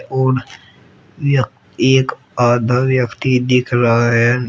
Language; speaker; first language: Hindi; native; Hindi